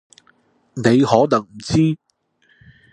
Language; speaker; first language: Cantonese; non-native, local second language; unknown